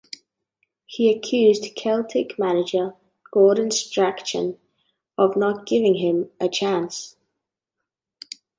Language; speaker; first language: English; native; English